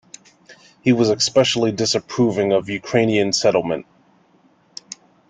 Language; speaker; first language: English; native; English